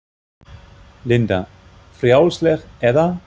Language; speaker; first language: Icelandic; non-native, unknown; German